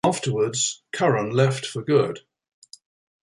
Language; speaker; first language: English; native; English